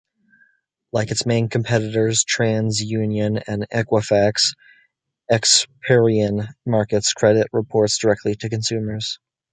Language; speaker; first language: English; native; English